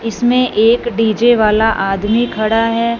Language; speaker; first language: Hindi; non-native, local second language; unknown